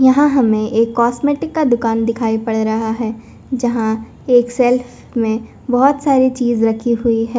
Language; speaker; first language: Hindi; non-native, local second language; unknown